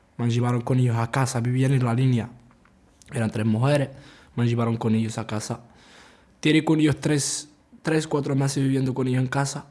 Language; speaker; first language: Spanish; early bilingual, other home language; Arabic